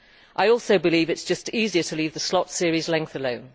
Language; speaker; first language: English; native; English